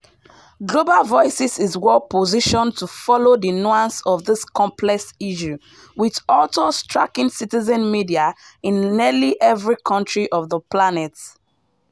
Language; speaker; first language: English; non-native, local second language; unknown